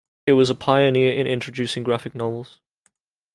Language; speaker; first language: English; native; English